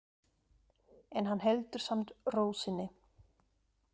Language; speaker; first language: Icelandic; non-native, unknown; German